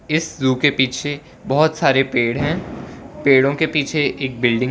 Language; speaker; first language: Hindi; non-native, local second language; Gujarati